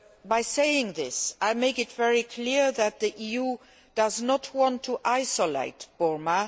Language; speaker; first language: English; non-native, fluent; Luxembourgish